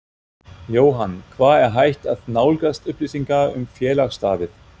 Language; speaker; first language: Icelandic; non-native, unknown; German